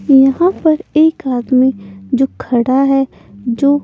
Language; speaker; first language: Hindi; non-native, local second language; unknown